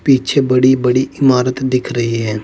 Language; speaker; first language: Hindi; native; Hindi